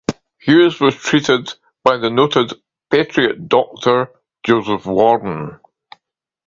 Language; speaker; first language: English; native; English